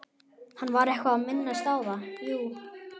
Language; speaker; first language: Icelandic; native; Icelandic